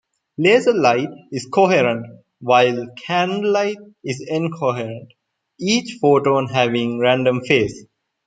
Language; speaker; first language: English; non-native, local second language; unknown